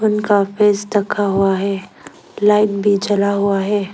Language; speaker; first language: Hindi; non-native, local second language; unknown